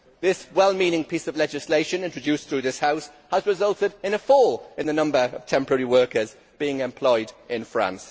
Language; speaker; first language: English; native; English